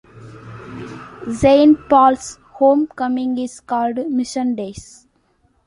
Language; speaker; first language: English; non-native, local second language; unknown